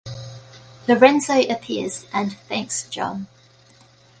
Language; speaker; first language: English; native; English